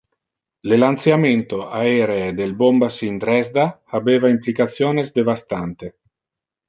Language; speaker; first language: Interlingua; non-native, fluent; Italian